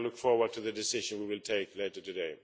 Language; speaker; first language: English; non-native, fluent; Swedish